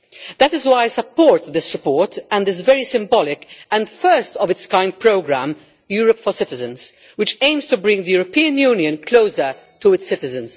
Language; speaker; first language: English; non-native, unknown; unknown